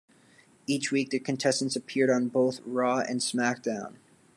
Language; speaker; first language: English; native; English